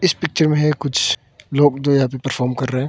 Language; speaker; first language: Hindi; non-native, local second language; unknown